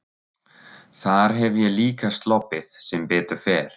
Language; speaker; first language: Icelandic; non-native, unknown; German